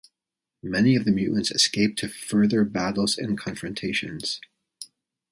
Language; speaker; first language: English; native; English